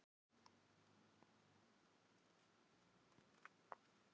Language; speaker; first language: Icelandic; non-native, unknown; Filipino